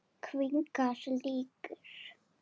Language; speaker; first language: Icelandic; non-native, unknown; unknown